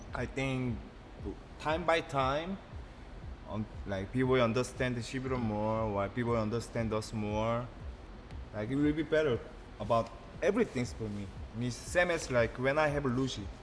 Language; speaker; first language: English; non-native, fluent; Korean